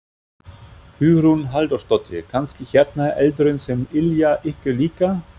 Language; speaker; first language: Icelandic; non-native, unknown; German